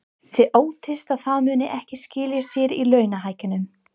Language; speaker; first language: Icelandic; non-native, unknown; English